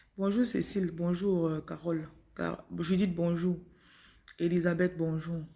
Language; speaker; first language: French; non-native, local second language; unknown